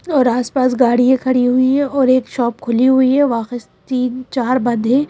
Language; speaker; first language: Hindi; native; Hindi